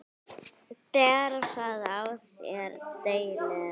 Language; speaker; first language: Icelandic; native; Icelandic